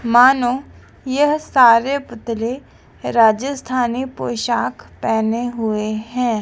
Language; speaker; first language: Hindi; native; Hindi